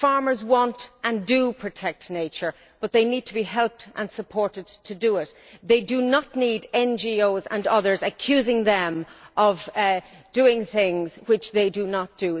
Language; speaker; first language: English; native; English